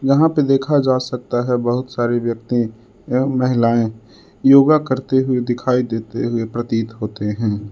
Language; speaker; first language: Hindi; native; Hindi